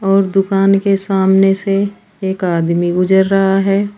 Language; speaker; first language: Hindi; native; Hindi